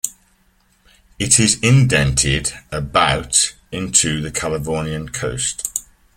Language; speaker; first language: English; native; English